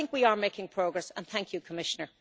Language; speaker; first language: English; native; English